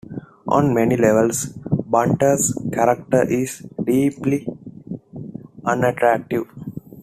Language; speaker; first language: English; non-native, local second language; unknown